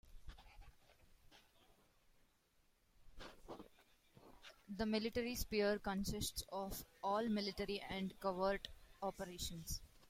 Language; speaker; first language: English; non-native, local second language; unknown